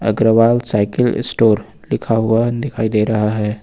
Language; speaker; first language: Hindi; native; Hindi